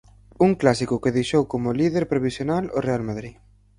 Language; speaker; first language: Galician; native; Galician